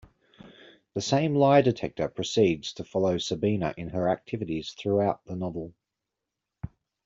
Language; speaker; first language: English; native; English